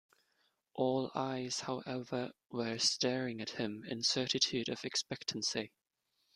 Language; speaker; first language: English; non-native, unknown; German